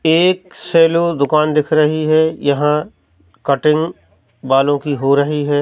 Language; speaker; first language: Hindi; native; Hindi